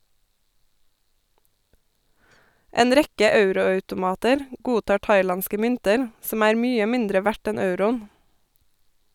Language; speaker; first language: Norwegian; native; Norwegian